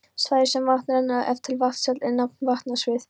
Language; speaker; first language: Icelandic; non-native, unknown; Polish